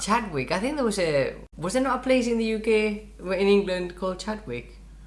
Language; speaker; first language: English; non-native, fluent; Spanish